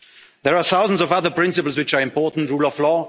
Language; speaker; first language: English; non-native, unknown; German